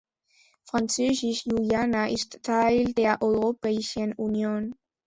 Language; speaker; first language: German; non-native, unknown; Spanish